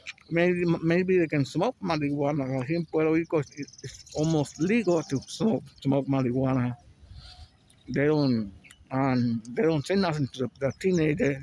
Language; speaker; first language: English; non-native, fluent; Spanish